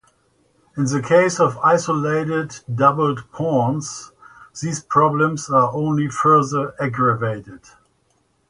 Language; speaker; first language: English; native; English